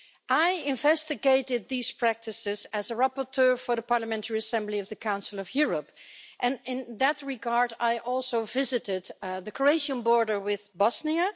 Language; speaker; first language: English; non-native, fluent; Dutch